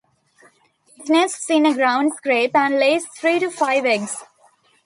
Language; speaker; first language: English; non-native, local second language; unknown